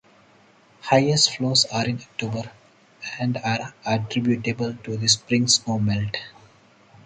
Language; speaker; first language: English; non-native, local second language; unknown